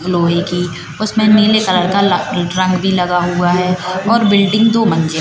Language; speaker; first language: Hindi; native; Hindi